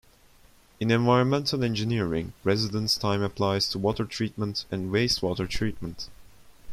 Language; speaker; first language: English; non-native, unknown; Turkish